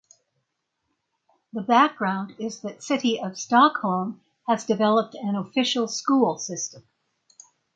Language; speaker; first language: English; native; English